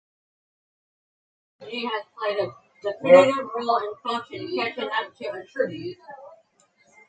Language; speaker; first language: English; native; English